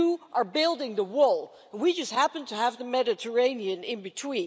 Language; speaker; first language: English; non-native, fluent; Dutch